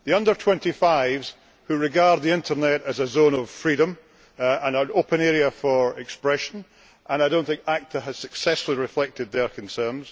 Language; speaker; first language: English; native; English